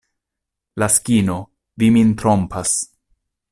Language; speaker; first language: Esperanto; non-native, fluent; Italian